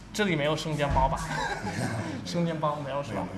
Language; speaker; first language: Chinese; non-native, fluent; English